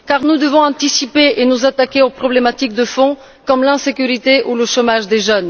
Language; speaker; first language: French; non-native, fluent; Bulgarian